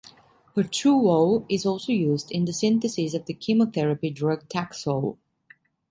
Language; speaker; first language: English; non-native, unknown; Italian